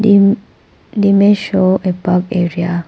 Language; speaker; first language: English; non-native, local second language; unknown